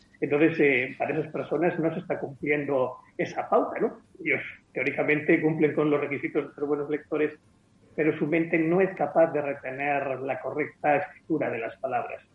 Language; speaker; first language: Spanish; native; Spanish